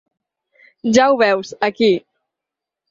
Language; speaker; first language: Catalan; native; Catalan